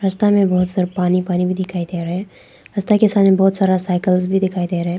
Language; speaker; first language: Hindi; non-native, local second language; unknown